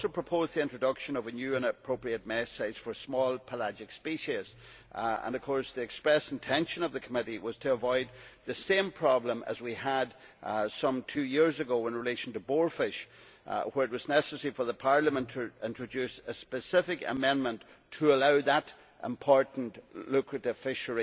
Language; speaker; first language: English; native; English